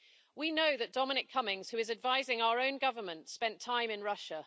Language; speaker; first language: English; native; English